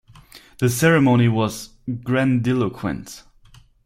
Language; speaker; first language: English; non-native, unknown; German